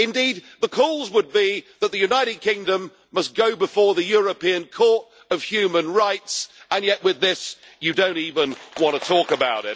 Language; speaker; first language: English; native; English